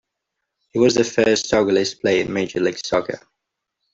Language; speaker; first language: English; non-native, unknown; Catalan